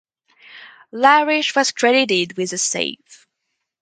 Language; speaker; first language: English; non-native, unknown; French